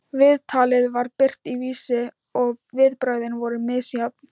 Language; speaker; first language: Icelandic; non-native, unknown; Thai